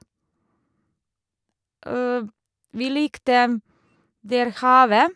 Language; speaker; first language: Norwegian; non-native, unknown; Serbian